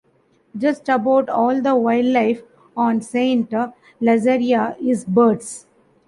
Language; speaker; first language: English; non-native, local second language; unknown